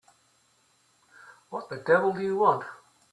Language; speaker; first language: English; native; English